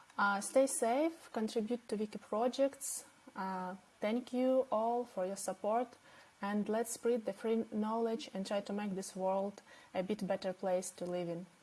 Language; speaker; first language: English; non-native, fluent; Ukrainian